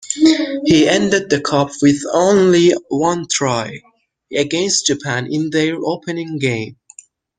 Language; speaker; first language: English; non-native, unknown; Persian